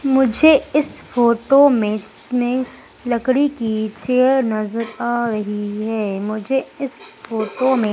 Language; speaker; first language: Hindi; native; Hindi